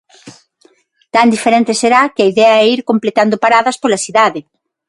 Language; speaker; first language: Galician; non-native, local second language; Spanish